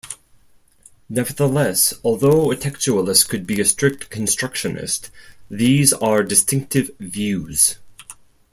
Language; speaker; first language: English; non-native, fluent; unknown